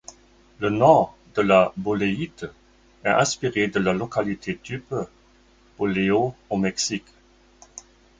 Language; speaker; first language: French; non-native, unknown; German